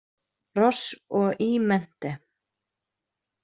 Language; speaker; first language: Icelandic; native; Icelandic